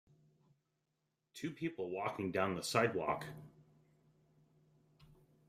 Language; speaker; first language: English; native; English